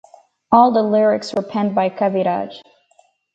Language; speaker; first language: English; native; English